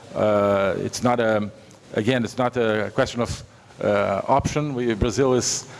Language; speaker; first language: English; non-native, fluent; Portuguese